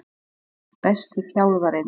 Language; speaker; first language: Icelandic; non-native, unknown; Polish